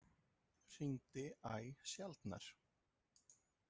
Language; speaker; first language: Icelandic; native; Icelandic